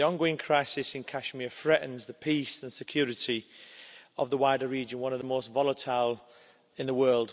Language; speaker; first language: English; native; English